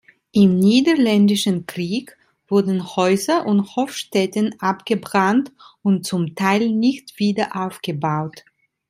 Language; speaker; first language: German; non-native, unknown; Italian